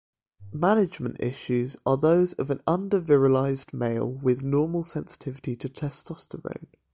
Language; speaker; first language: English; native; English